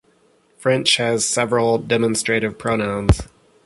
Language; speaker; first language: English; native; English